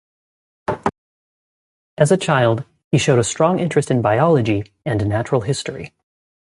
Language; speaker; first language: English; native; English